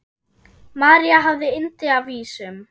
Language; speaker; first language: Icelandic; non-native, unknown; German